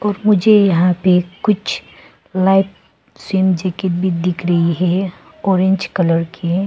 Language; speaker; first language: Hindi; non-native, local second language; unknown